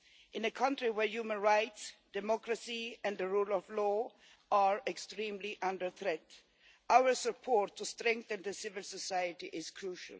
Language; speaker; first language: English; non-native, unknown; Swedish